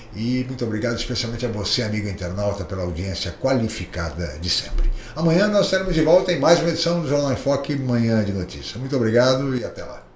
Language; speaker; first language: Portuguese; native; Portuguese